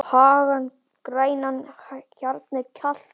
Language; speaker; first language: Icelandic; native; Icelandic